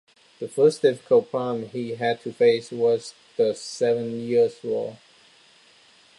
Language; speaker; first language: English; non-native, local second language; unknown